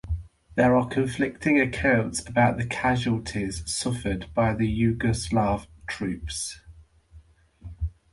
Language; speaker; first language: English; native; English